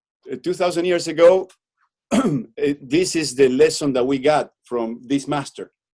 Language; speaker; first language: English; non-native, fluent; Spanish